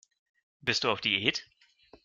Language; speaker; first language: German; non-native, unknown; Russian